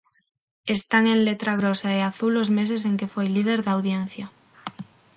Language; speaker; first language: Galician; non-native, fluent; Spanish